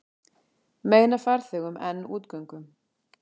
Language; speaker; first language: Icelandic; native; Icelandic